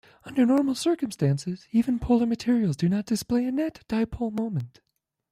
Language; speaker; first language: English; native; English